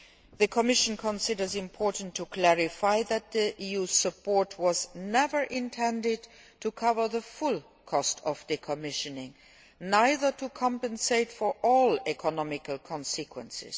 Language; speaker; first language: English; non-native, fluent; Luxembourgish